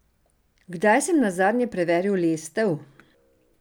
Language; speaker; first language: Slovenian; non-native, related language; Serbian